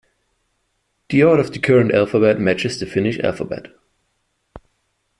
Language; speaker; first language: English; non-native, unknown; German